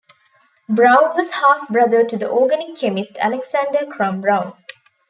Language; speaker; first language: English; non-native, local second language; Tamil